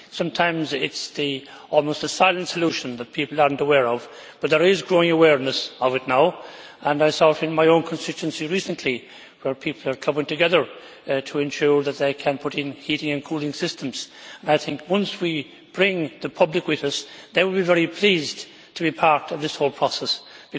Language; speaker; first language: English; native; English